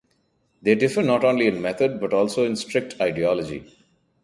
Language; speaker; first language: English; non-native, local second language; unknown